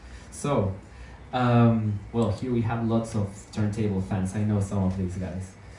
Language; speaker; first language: English; non-native, fluent; Spanish